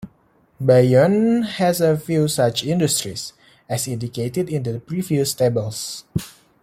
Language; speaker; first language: English; native; English